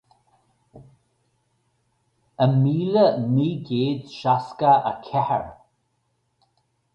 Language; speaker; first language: Irish; native; Irish